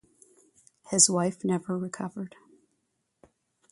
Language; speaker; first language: English; native; English